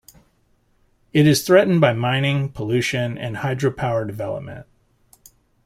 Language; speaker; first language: English; native; English